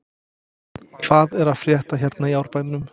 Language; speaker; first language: Icelandic; non-native, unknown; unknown